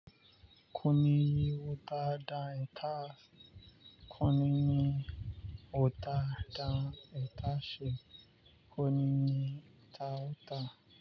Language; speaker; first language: Hausa; non-native, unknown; Yoruba